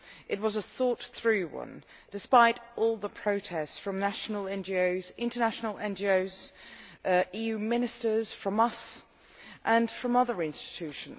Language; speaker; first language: English; non-native, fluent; Dutch